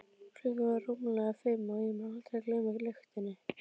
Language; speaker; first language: Icelandic; native; Icelandic